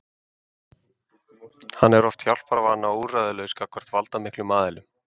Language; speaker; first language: Icelandic; native; Icelandic